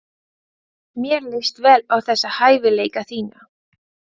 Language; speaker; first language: Icelandic; non-native, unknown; Latvian